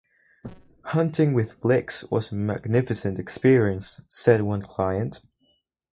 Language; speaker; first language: English; non-native, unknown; Spanish